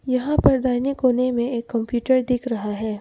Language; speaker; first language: Hindi; non-native, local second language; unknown